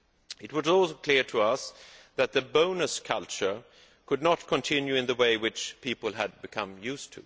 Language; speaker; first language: English; non-native, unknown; Swedish